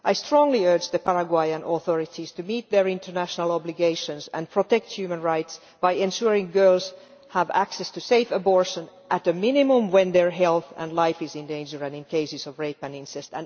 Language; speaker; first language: English; non-native, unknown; Finnish